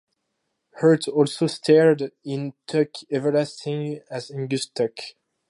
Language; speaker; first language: English; non-native, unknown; French